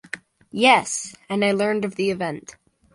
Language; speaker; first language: English; native; English